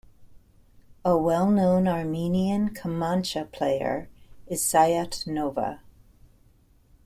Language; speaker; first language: English; native; English